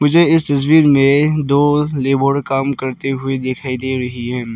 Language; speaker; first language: Hindi; non-native, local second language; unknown